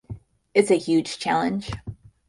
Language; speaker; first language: English; native; English